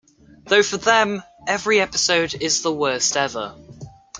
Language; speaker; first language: English; native; English